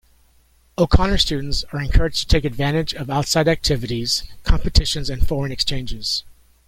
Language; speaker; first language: English; native; English